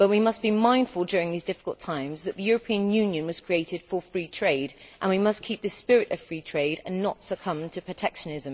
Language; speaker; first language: English; native; English